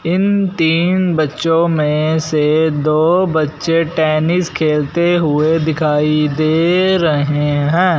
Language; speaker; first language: Hindi; non-native, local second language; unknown